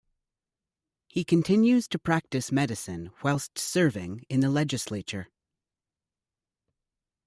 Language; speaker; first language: English; native; English